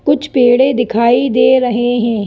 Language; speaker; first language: Hindi; native; Hindi